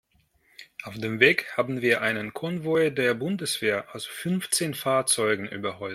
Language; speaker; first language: German; non-native, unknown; Russian